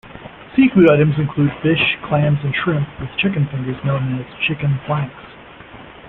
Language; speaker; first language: English; native; English